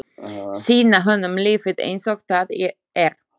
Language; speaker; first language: Icelandic; non-native, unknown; Slovak